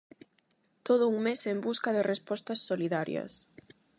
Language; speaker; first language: Galician; non-native, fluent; Spanish